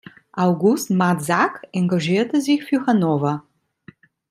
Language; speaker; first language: German; non-native, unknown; Italian